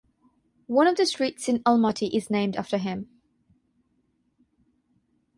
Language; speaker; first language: English; non-native, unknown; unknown